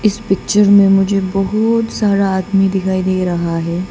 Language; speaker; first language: Hindi; non-native, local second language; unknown